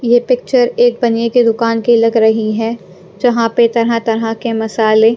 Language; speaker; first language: Hindi; non-native, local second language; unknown